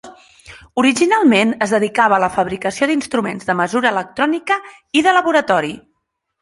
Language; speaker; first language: Catalan; non-native, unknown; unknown